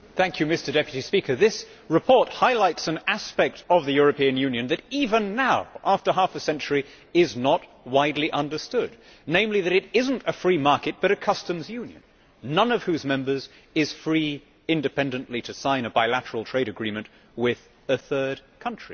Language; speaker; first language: English; native; English